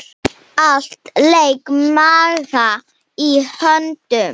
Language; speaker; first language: Icelandic; non-native, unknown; Slovenian